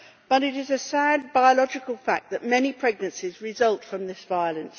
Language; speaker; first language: English; native; English